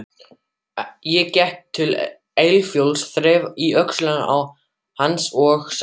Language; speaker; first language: Icelandic; non-native, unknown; German